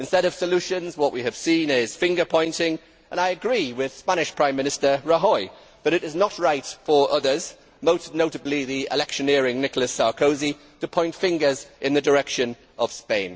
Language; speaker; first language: English; native; English